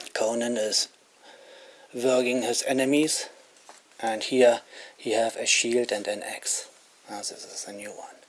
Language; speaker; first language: English; non-native, fluent; German